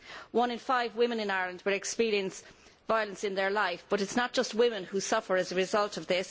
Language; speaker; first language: English; native; English